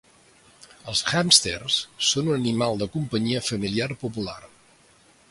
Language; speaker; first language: Catalan; native; Catalan